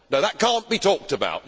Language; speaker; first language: English; native; English